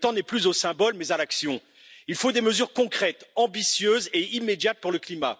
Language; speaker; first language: French; native; French